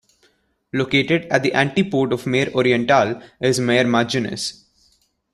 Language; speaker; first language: English; non-native, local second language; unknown